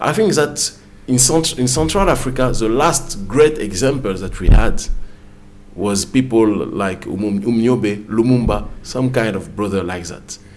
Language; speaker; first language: English; non-native, fluent; French